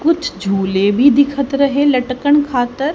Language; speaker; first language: Hindi; native; Hindi